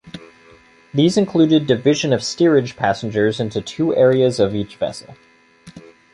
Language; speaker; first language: English; native; English